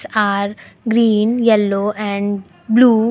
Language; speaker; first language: English; non-native, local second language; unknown